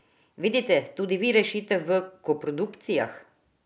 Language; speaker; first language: Slovenian; non-native, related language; Croatian